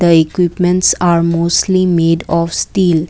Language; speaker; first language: English; non-native, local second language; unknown